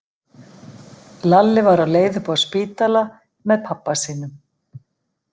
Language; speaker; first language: Icelandic; native; Icelandic